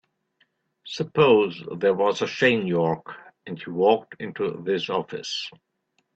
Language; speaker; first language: English; native; English